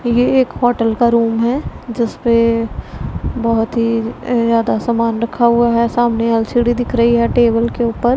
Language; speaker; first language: Hindi; non-native, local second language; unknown